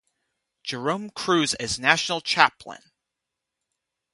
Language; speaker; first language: English; native; English